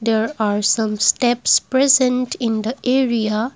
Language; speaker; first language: English; non-native, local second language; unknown